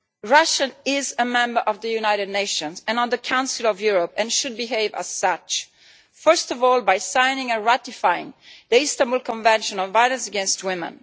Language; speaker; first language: English; non-native, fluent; Italian